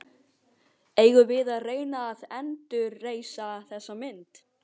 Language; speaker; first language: Icelandic; non-native, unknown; Chinese